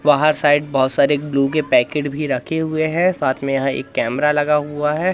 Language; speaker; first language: Hindi; native; Hindi